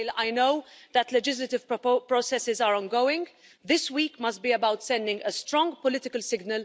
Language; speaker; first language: English; non-native, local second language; Maltese